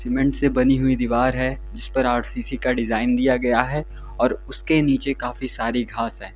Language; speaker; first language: Hindi; native; Hindi